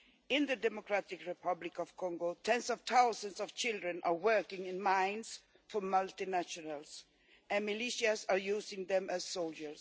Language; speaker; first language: English; non-native, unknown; Swedish